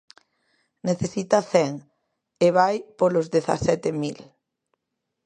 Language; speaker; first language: Galician; native; Galician